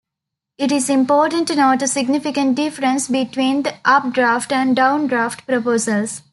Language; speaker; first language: English; non-native, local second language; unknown